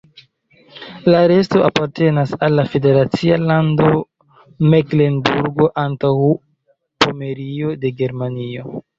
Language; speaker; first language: Esperanto; non-native, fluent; Chinese